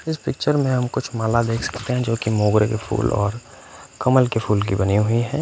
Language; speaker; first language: Hindi; non-native, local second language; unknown